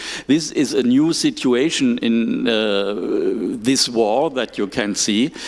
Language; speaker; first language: English; non-native, fluent; German